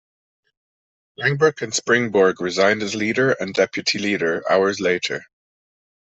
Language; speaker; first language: English; non-native, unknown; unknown